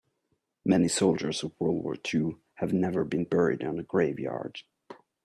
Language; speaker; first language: English; non-native, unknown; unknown